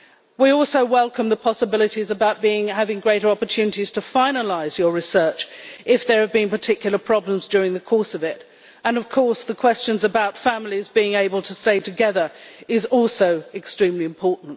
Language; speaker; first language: English; native; English